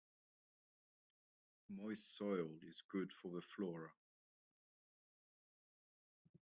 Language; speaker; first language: English; native; English